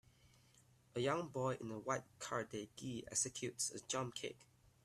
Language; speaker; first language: English; non-native, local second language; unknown